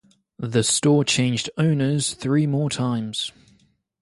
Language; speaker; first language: English; native; English